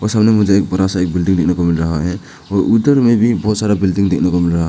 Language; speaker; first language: Hindi; non-native, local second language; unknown